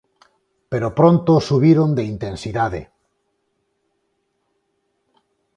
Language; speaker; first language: Galician; non-native, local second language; Spanish